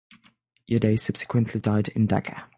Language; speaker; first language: English; non-native, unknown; French